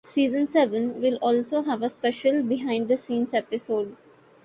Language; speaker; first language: English; native; English